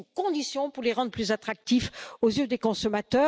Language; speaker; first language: French; native; French